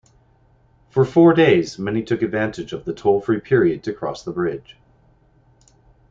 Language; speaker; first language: English; native; English